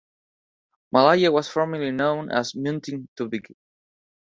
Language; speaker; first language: English; non-native, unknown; Spanish